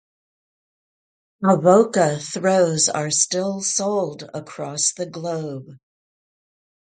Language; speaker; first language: English; native; English